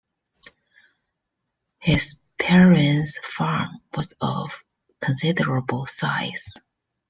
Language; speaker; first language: English; non-native, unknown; Chinese